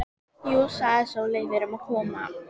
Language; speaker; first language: Icelandic; native; Icelandic